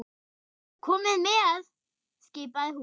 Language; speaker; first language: Icelandic; non-native, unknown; German